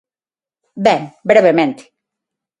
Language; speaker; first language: Galician; non-native, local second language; Spanish